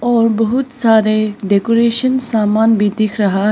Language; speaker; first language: Hindi; early bilingual, other home language; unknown